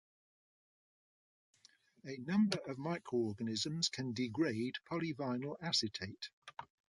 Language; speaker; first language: English; native; English